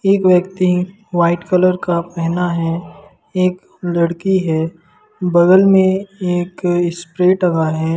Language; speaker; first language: Hindi; native; Hindi